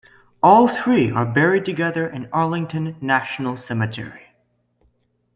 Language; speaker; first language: English; native; English